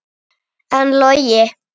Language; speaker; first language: Icelandic; native; Icelandic